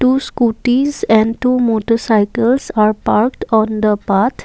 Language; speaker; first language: English; non-native, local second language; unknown